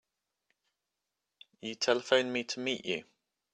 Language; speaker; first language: English; native; English